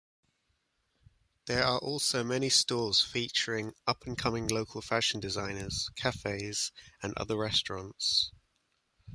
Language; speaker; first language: English; native; English